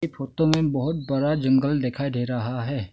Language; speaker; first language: Hindi; non-native, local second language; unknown